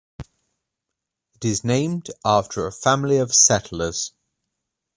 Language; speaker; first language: English; native; English